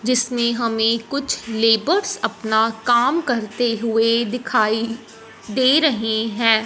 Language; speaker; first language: Hindi; non-native, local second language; Punjabi